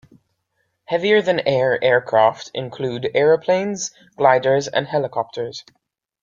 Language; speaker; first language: English; native; English